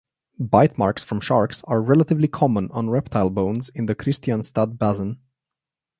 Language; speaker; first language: English; non-native, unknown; Slovenian